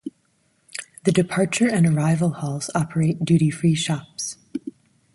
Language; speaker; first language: English; native; English